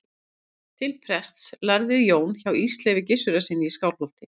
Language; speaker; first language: Icelandic; native; Icelandic